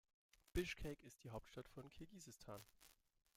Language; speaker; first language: German; native; German